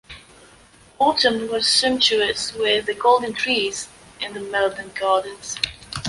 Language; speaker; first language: English; non-native, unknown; Polish